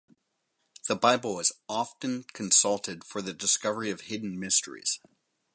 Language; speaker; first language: English; native; English